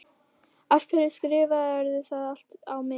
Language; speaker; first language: Icelandic; native; Icelandic